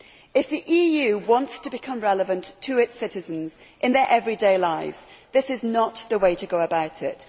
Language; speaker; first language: English; native; English